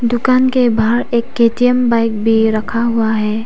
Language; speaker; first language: Hindi; non-native, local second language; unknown